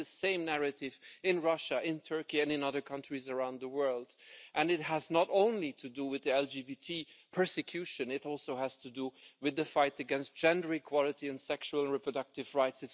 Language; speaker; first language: English; non-native, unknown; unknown